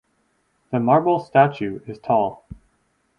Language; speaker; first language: English; native; English